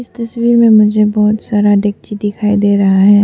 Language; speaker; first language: Hindi; non-native, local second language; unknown